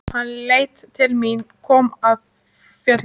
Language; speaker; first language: Icelandic; native; Icelandic